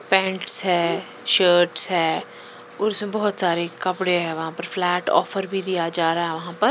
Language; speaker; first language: Hindi; non-native, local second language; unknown